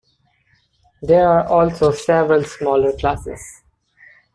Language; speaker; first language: English; non-native, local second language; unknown